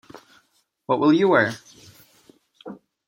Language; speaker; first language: English; non-native, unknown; Czech